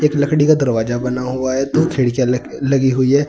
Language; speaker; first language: Hindi; native; Hindi